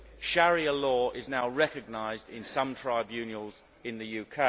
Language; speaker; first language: English; native; English